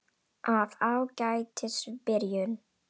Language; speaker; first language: Icelandic; non-native, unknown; Indonesian